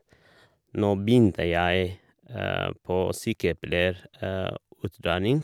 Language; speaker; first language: Norwegian; non-native, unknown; Oromo